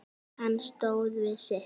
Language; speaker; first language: Icelandic; native; Icelandic